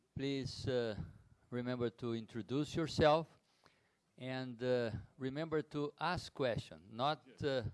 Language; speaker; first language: English; non-native, learner; Portuguese